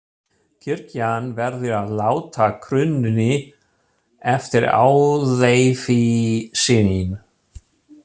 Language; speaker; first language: Icelandic; non-native, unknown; German